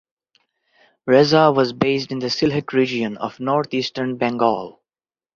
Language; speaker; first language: English; non-native, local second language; Bangla